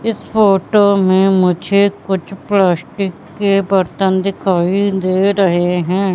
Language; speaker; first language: Hindi; native; Hindi